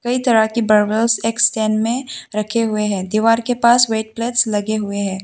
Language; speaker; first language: Hindi; non-native, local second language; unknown